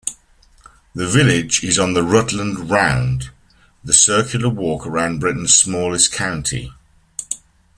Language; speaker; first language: English; native; English